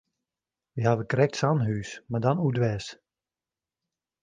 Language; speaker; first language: Western Frisian; native; Western Frisian